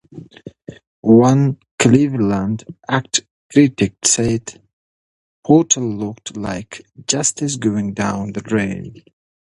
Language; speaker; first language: English; non-native, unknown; Pashto